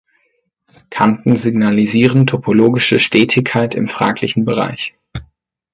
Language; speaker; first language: German; native; German